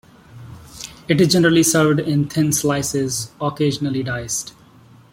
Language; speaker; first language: English; non-native, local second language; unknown